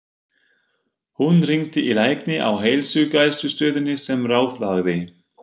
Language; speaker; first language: Icelandic; non-native, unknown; German